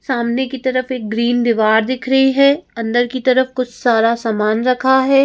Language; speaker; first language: Hindi; native; Hindi